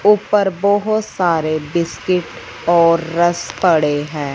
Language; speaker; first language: Hindi; non-native, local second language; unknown